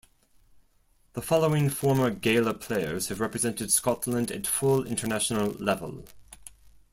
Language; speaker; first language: English; non-native, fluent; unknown